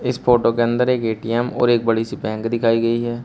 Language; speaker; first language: Hindi; native; Hindi